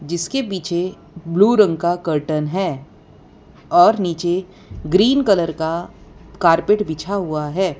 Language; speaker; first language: Hindi; non-native, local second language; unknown